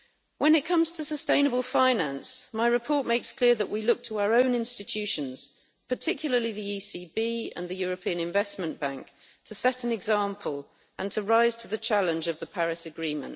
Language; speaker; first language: English; native; English